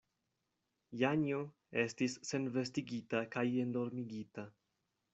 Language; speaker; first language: Esperanto; non-native, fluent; Spanish